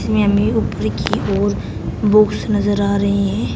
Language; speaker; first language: Hindi; native; Hindi